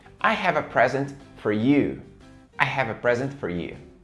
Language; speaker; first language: English; non-native, fluent; Portuguese